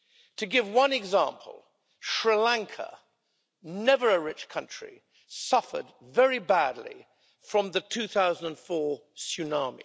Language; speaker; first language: English; native; English